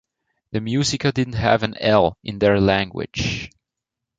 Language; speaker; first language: English; non-native, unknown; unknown